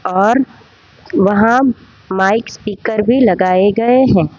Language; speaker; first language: Hindi; non-native, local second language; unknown